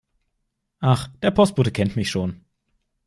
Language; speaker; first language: German; native; German